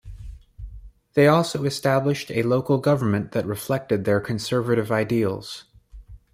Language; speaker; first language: English; native; English